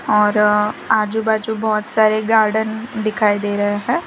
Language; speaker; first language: Hindi; non-native, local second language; Gujarati